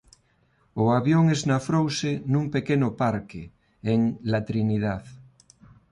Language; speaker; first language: Galician; non-native, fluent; Spanish